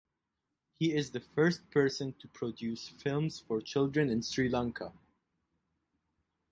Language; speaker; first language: English; non-native, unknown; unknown